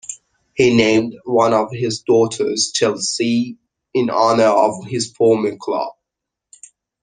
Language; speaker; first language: English; non-native, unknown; Persian